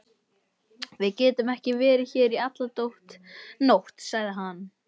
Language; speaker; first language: Icelandic; native; Icelandic